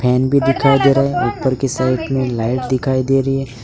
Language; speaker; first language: Hindi; non-native, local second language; Gujarati